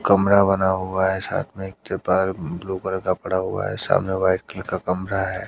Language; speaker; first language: Hindi; native; Hindi